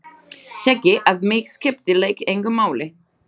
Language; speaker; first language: Icelandic; non-native, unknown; Slovak